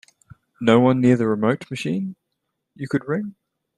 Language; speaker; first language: English; native; English